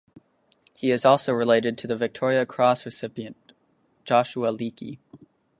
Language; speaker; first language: English; native; English